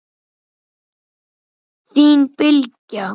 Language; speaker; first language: Icelandic; native; Icelandic